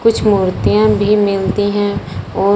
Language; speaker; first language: Hindi; non-native, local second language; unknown